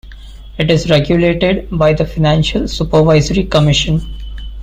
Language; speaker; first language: English; non-native, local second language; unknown